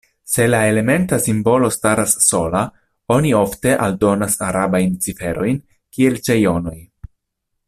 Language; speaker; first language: Esperanto; non-native, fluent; Italian